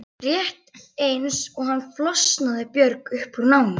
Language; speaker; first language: Icelandic; native; Icelandic